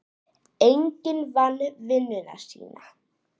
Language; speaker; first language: Icelandic; native; Icelandic